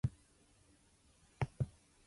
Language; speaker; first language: English; non-native, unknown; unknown